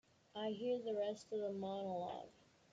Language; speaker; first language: English; native; English